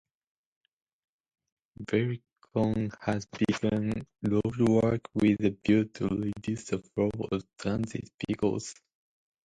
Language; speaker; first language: English; non-native, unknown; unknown